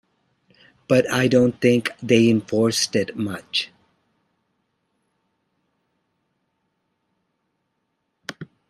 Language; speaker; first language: English; native; English